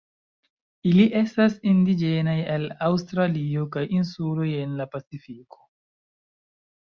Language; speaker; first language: Esperanto; non-native, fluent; Chinese